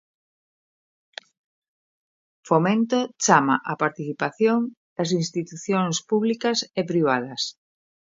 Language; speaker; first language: Galician; native; Galician